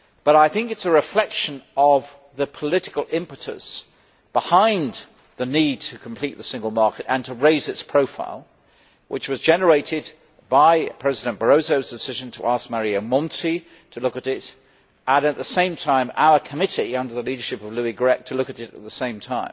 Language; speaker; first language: English; native; English